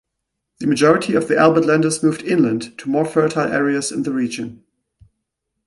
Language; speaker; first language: English; non-native, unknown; German